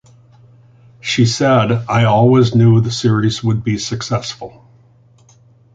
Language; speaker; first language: English; native; English